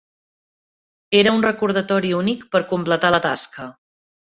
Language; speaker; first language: Catalan; native; Catalan